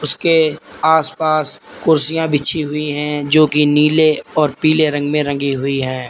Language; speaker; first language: Hindi; native; Hindi